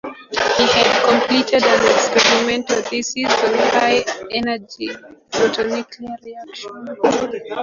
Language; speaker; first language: English; native; English